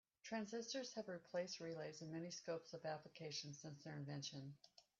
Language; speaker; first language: English; native; English